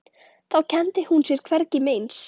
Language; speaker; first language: Icelandic; native; Icelandic